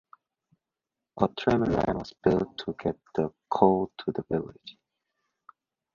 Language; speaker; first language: English; non-native, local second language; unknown